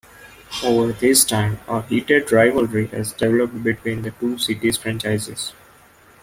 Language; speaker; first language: English; non-native, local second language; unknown